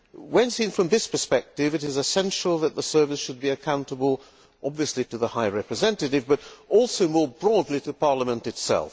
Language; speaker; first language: English; non-native, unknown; Hungarian